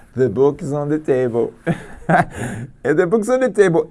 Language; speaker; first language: English; non-native, fluent; Portuguese